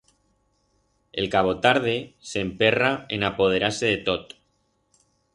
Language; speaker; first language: Aragonese; non-native, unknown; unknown